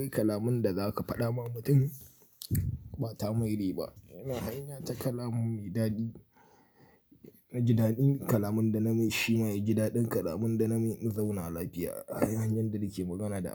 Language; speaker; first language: Hausa; native; Hausa